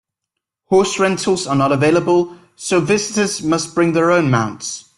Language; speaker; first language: English; native; English